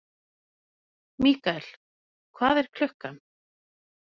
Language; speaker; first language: Icelandic; non-native, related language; Norwegian